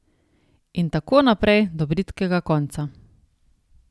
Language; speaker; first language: Slovenian; native; Slovenian